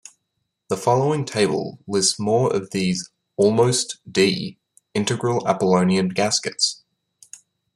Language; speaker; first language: English; native; English